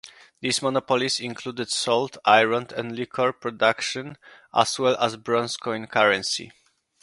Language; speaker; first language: English; non-native, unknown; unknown